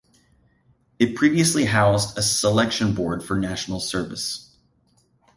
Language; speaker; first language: English; native; English